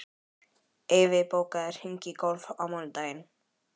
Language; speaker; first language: Icelandic; native; Icelandic